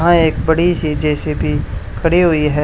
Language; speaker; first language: Hindi; native; Hindi